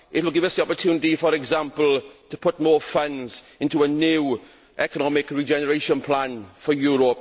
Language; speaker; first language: English; native; English